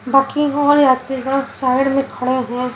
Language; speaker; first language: Hindi; non-native, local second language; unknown